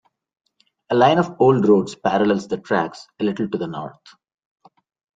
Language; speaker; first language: English; non-native, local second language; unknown